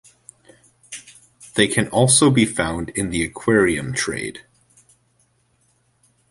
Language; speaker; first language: English; native; English